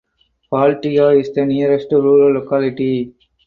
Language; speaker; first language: English; non-native, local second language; Tamil